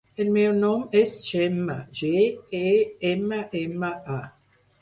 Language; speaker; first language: Catalan; non-native, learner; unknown